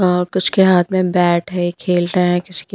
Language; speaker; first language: Hindi; non-native, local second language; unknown